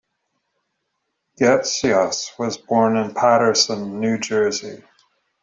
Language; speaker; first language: English; native; English